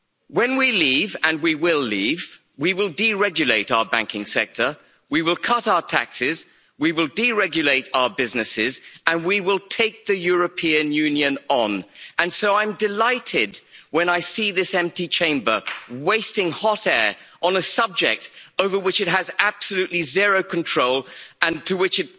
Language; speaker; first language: English; native; English